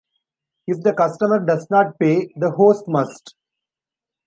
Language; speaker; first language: English; non-native, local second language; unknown